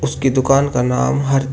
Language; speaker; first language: Hindi; native; Hindi